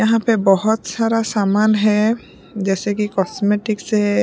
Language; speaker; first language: Hindi; non-native, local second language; Punjabi